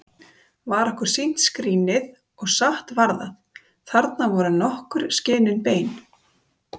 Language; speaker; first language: Icelandic; native; Icelandic